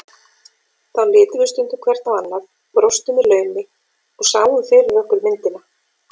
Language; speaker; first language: Icelandic; native; Icelandic